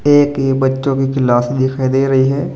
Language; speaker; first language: Hindi; native; Hindi